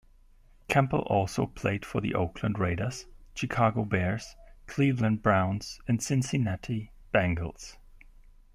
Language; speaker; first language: English; non-native, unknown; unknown